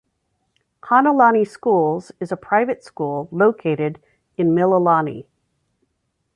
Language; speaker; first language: English; native; English